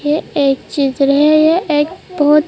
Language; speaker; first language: Hindi; native; Hindi